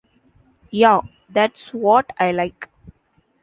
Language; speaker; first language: English; non-native, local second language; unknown